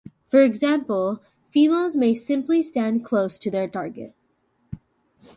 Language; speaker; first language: English; native; English